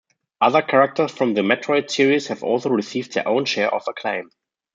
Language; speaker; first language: English; non-native, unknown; German